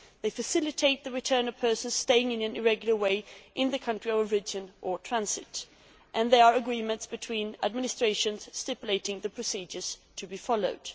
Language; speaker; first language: English; non-native, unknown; Swedish